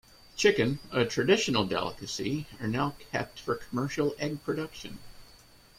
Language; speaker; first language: English; native; English